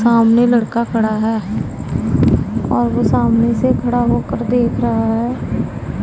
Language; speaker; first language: Hindi; non-native, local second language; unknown